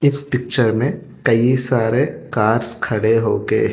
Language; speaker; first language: Hindi; non-native, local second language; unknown